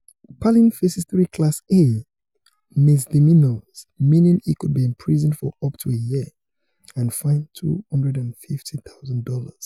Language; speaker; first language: English; non-native, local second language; Yoruba